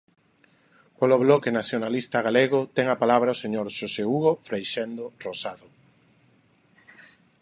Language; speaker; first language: Galician; non-native, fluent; Spanish